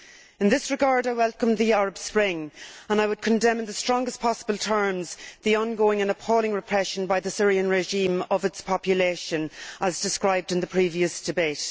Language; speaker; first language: English; native; English